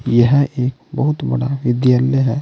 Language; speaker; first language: Hindi; native; Hindi